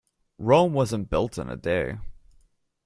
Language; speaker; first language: English; native; English